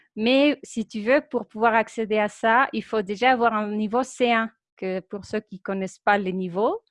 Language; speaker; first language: French; non-native, fluent; Spanish